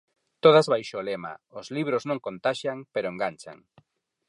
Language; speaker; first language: Galician; non-native, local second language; Spanish